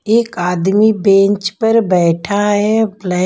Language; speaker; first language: Hindi; non-native, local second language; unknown